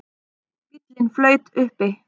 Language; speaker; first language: Icelandic; native; Icelandic